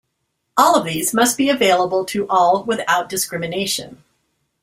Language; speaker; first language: English; native; English